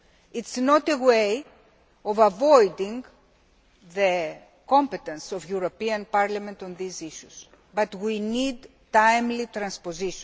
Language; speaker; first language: English; non-native, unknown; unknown